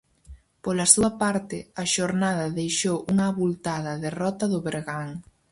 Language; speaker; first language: Galician; native; Galician